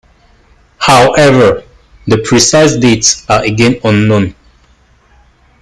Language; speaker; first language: English; native; English